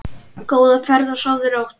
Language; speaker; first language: Icelandic; native; Icelandic